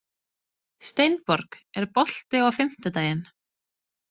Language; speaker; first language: Icelandic; non-native, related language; Danish